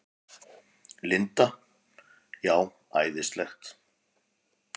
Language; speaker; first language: Icelandic; native; Icelandic